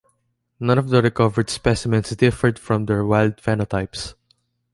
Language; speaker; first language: English; non-native, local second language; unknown